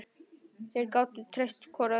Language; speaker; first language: Icelandic; native; Icelandic